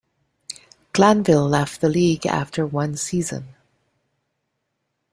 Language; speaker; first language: English; native; English